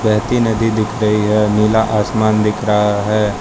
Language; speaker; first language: Hindi; non-native, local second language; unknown